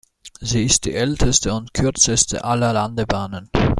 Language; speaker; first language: German; native; German